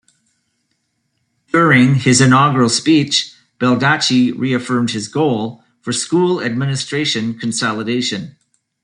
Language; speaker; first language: English; native; English